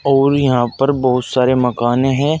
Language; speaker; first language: Hindi; native; Hindi